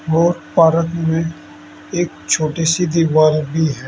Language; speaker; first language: Hindi; native; Hindi